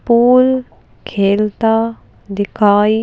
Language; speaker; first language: Hindi; native; Hindi